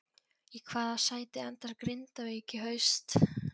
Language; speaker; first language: Icelandic; non-native, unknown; Polish